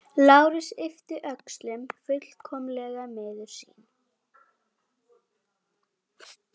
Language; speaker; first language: Icelandic; native; Icelandic